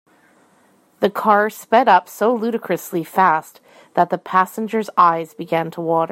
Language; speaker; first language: English; native; English